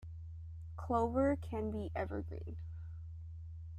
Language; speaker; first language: English; native; English